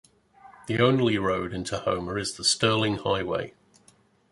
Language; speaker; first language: English; native; English